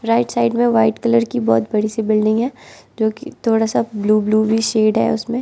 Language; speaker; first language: Hindi; non-native, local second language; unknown